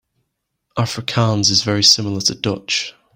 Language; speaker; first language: English; native; English